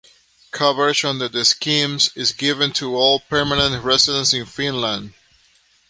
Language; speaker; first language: English; native; English